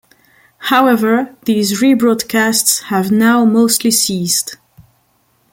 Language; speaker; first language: English; non-native, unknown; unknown